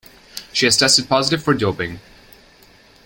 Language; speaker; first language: English; native; English